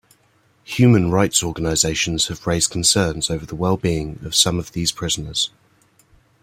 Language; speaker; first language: English; native; English